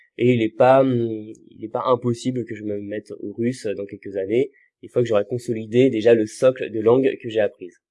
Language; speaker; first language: French; native; French